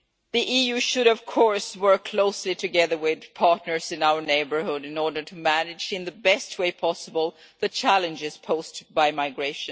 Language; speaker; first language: English; non-native, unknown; Swedish